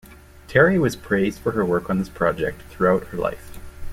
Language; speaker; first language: English; native; English